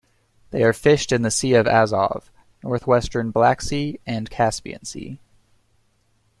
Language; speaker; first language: English; native; English